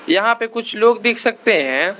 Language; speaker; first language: Hindi; non-native, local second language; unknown